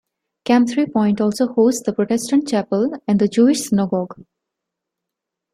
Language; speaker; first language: English; non-native, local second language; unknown